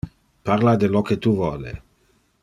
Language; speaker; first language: Interlingua; non-native, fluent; Dutch